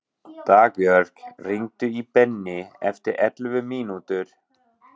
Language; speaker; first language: Icelandic; non-native, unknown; German